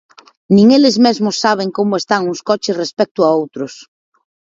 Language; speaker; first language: Galician; native; Galician